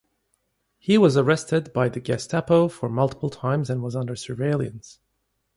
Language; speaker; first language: English; native; English